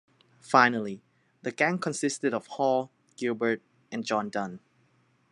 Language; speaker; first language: English; non-native, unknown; Thai